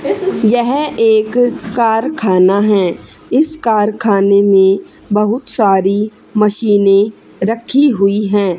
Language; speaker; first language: Hindi; native; Hindi